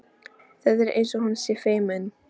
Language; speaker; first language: Icelandic; non-native, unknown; Polish